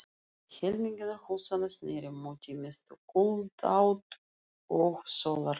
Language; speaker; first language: Icelandic; non-native, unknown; Russian